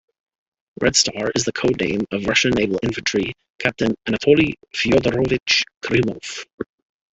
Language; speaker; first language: English; native; English